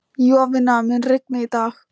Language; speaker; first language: Icelandic; non-native, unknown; Thai